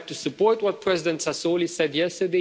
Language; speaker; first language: English; non-native, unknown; Romanian